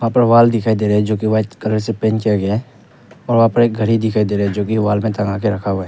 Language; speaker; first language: Hindi; non-native, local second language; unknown